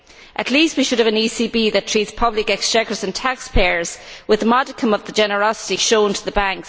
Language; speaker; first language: English; native; English